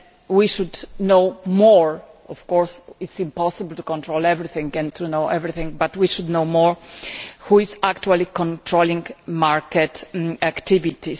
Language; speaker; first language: English; non-native, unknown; Polish